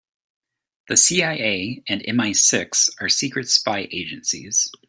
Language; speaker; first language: English; native; English